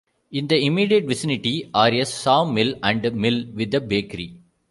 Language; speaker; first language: English; non-native, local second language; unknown